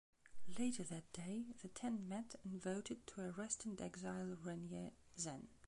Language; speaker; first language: English; non-native, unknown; Belarusian